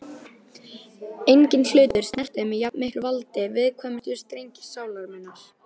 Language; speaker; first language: Icelandic; native; Icelandic